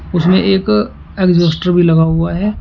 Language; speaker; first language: Hindi; native; Hindi